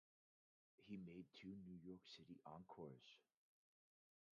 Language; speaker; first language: English; native; English